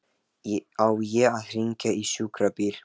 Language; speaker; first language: Icelandic; non-native, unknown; Lithuanian